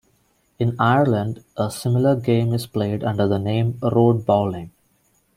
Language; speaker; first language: English; non-native, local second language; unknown